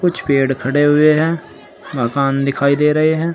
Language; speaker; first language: Hindi; native; Hindi